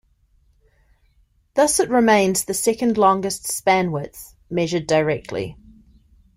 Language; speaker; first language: English; native; English